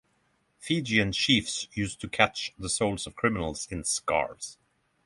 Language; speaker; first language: English; non-native, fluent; Norwegian